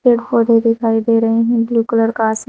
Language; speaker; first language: Hindi; native; Hindi